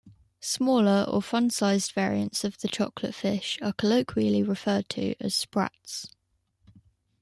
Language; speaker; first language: English; native; English